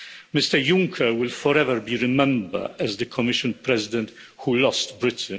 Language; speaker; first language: English; non-native, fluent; Polish